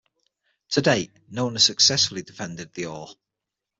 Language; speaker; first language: English; native; English